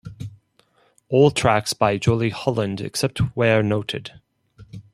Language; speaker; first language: English; non-native, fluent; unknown